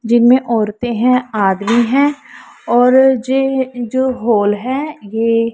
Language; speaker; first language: Hindi; non-native, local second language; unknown